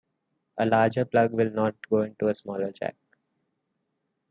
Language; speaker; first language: English; non-native, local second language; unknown